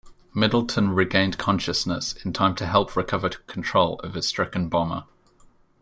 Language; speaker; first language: English; native; English